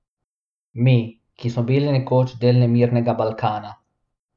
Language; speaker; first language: Slovenian; non-native, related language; Bosnian